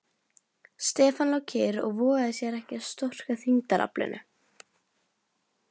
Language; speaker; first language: Icelandic; non-native, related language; Norwegian